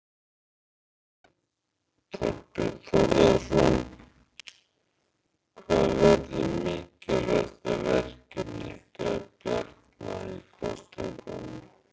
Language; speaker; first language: Icelandic; native; Icelandic